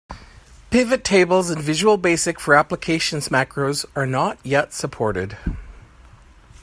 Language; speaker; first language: English; native; English